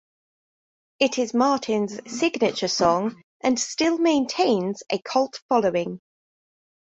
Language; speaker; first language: English; native; English